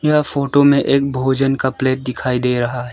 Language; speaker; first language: Hindi; early bilingual, other home language; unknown